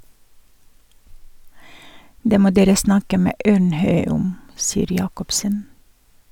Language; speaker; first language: Norwegian; non-native, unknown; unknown